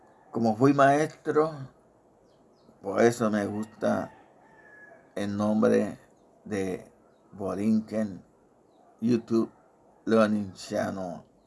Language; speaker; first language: Spanish; native; Spanish